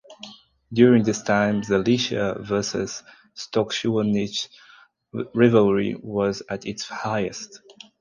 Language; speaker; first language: English; non-native, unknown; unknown